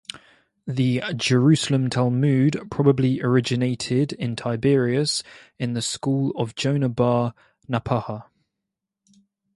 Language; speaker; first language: English; native; English